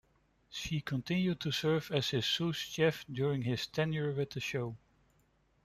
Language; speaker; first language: English; non-native, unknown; Dutch